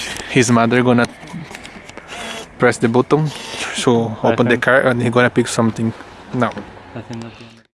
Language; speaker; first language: English; non-native, fluent; Portuguese